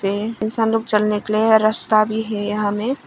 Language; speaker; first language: Hindi; non-native, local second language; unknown